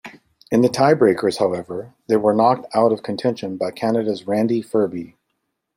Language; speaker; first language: English; native; English